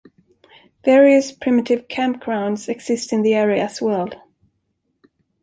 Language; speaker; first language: English; non-native, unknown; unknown